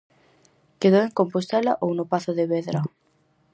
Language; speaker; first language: Galician; native; Galician